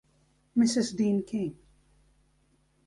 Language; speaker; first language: English; native; English